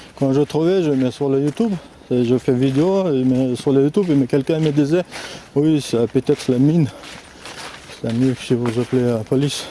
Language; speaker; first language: French; non-native, learner; Russian